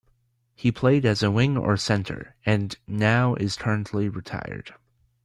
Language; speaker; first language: English; native; English